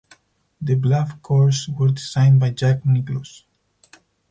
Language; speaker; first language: English; non-native, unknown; Spanish